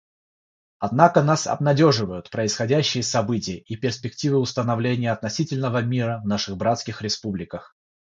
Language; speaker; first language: Russian; non-native, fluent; Georgian